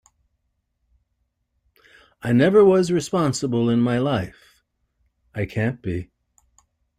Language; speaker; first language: English; native; English